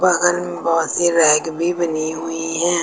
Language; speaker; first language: Hindi; native; Hindi